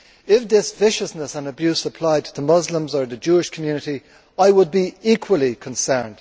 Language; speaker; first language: English; native; English